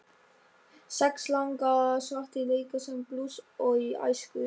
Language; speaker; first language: Icelandic; non-native, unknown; German